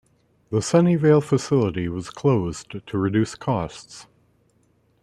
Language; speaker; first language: English; native; English